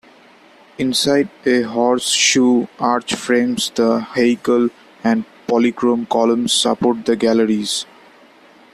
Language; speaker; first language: English; non-native, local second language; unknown